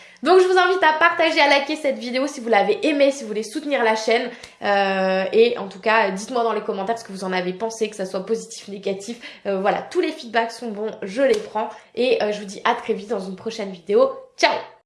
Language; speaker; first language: French; native; French